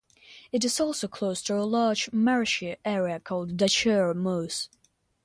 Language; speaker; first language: English; non-native, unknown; Russian